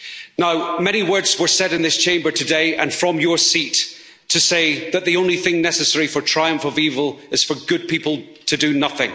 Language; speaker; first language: English; native; English